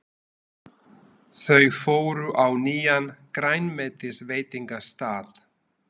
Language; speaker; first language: Icelandic; non-native, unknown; Slovak